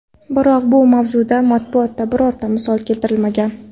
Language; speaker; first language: Uzbek; non-native, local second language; Kara-Kalpak